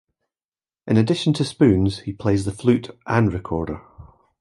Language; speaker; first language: English; native; English